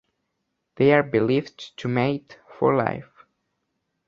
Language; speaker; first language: English; non-native, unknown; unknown